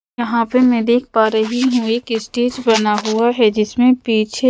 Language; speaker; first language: Hindi; non-native, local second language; Punjabi